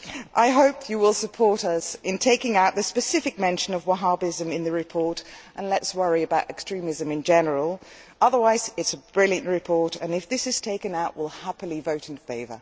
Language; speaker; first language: English; non-native, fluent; Dutch